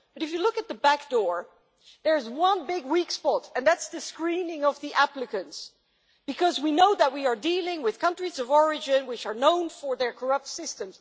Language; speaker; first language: English; non-native, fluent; Dutch